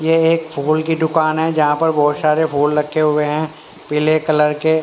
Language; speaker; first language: Hindi; native; Hindi